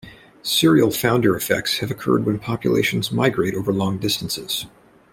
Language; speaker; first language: English; native; English